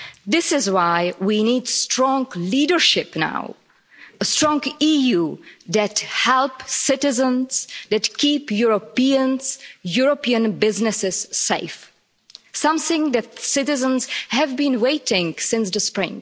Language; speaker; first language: English; non-native, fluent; Czech